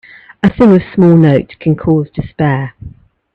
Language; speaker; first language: English; native; English